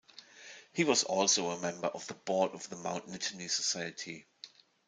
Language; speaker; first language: English; non-native, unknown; German